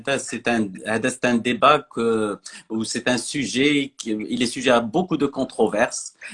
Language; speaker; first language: French; non-native, local second language; Arabic